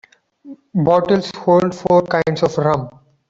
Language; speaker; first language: English; non-native, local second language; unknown